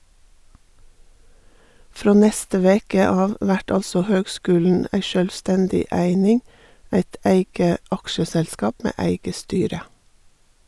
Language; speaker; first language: Norwegian; native; Norwegian